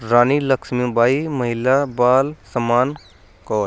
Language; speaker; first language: Hindi; native; Hindi